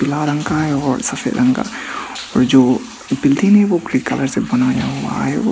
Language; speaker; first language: Hindi; non-native, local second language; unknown